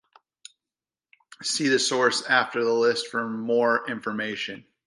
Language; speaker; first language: English; native; English